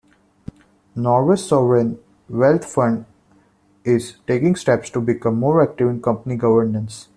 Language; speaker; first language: English; non-native, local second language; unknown